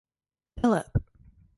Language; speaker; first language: English; native; English